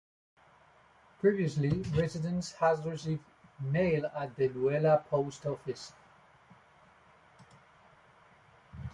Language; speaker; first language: English; non-native, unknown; Spanish